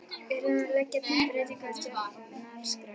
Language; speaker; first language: Icelandic; native; Icelandic